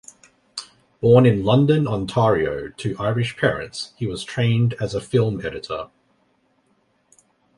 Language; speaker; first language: English; native; English